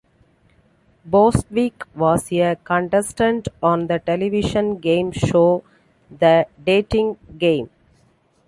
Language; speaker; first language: English; non-native, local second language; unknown